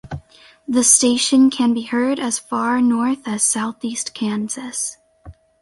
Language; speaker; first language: English; native; English